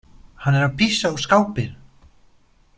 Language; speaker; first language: Icelandic; non-native, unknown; Polish